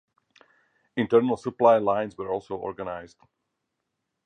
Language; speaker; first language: English; non-native, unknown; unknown